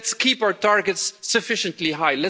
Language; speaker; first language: English; non-native, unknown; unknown